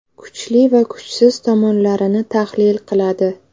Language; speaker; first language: Uzbek; native; Uzbek